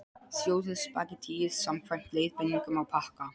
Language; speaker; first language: Icelandic; non-native, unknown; Polish